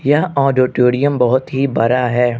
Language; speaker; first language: Hindi; non-native, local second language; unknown